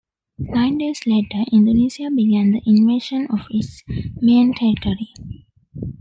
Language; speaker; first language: English; non-native, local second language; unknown